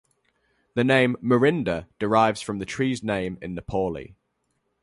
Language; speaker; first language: English; native; English